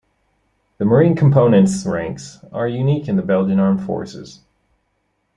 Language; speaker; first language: English; native; English